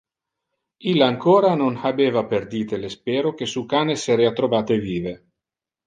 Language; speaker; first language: Interlingua; non-native, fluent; Italian